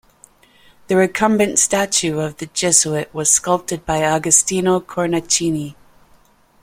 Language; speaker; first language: English; native; English